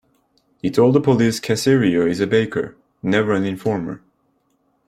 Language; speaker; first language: English; non-native, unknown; Turkish